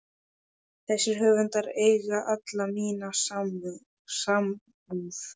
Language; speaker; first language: Icelandic; non-native, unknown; Polish